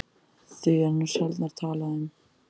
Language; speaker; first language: Icelandic; native; Icelandic